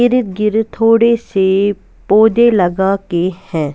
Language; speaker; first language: Hindi; non-native, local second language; Punjabi